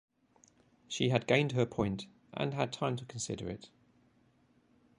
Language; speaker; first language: English; native; English